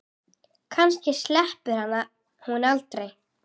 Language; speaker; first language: Icelandic; native; Icelandic